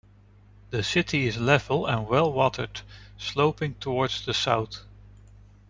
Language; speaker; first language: English; non-native, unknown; Dutch